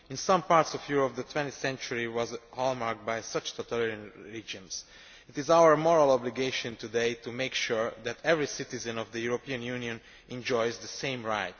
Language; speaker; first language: English; non-native, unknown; Romanian